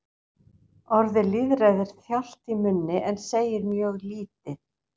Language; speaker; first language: Icelandic; native; Icelandic